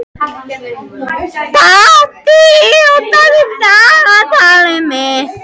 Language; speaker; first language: Icelandic; non-native, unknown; French